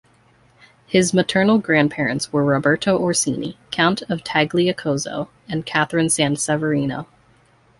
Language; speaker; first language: English; native; English